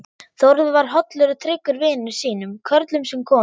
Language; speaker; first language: Icelandic; non-native, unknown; German